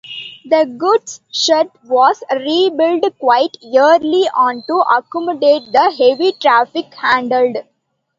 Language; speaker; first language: English; non-native, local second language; Tamil